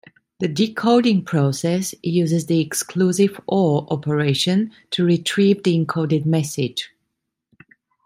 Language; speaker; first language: English; non-native, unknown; Italian